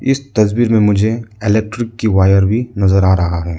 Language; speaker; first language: Hindi; non-native, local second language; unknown